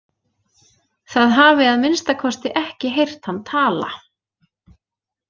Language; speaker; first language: Icelandic; native; Icelandic